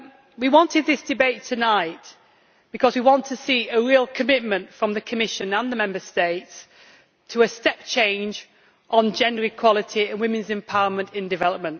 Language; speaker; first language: English; native; English